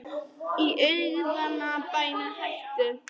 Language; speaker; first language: Icelandic; non-native, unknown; Polish